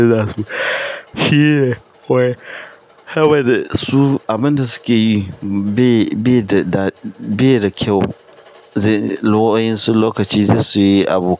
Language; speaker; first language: Hausa; non-native, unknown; Yoruba